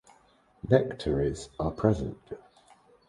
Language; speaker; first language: English; native; English